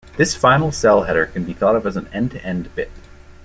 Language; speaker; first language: English; native; English